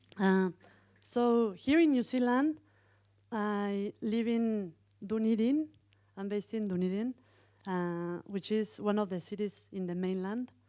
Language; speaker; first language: English; non-native, fluent; Spanish